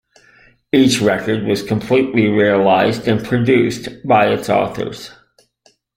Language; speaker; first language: English; native; English